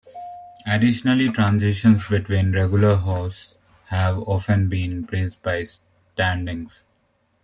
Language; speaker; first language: English; native; English